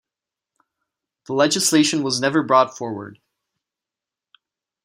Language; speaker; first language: English; non-native, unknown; Czech